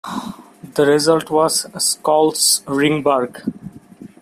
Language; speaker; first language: English; non-native, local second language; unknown